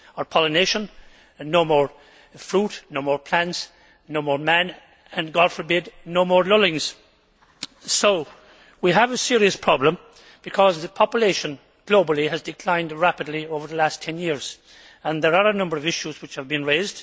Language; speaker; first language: English; native; English